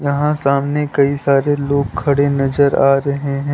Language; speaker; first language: Hindi; native; Hindi